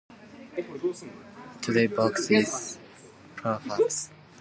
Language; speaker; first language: English; non-native, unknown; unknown